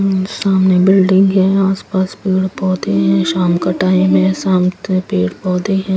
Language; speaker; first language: Hindi; non-native, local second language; Punjabi